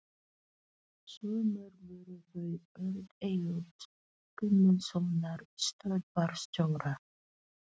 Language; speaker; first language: Icelandic; non-native, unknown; Filipino